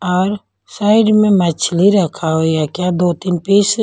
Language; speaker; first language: Hindi; non-native, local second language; Punjabi